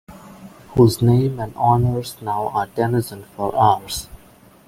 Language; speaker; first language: English; non-native, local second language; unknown